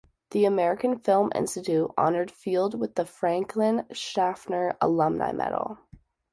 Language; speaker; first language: English; native; English